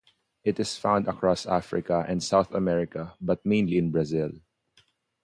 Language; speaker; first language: English; non-native, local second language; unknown